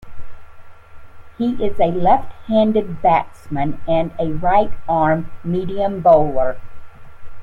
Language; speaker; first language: English; native; English